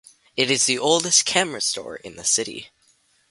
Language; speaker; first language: English; native; English